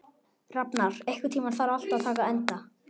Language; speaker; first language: Icelandic; native; Icelandic